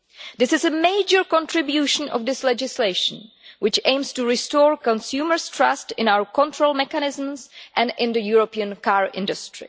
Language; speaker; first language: English; non-native, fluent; Czech